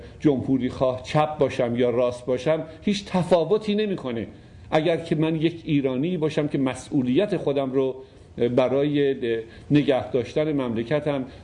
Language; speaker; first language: Persian; native; Persian